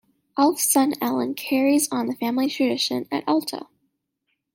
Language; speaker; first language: English; native; English